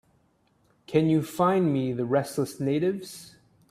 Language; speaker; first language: English; native; English